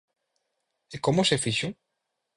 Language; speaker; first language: Galician; native; Galician